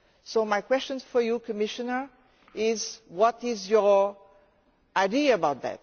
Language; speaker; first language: English; non-native, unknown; Portuguese